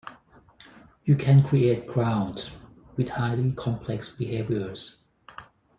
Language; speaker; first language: English; non-native, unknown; Thai